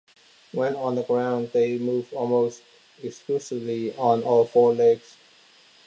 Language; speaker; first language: English; non-native, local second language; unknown